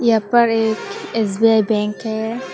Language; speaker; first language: Hindi; non-native, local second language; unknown